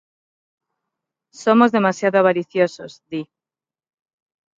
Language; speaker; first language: Galician; non-native, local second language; Spanish